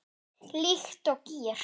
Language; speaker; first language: Icelandic; non-native, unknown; German